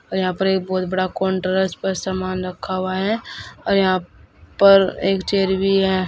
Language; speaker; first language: Hindi; native; Hindi